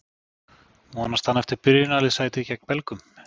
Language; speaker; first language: Icelandic; native; Icelandic